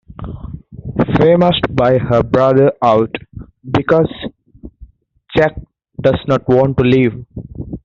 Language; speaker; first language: English; native; English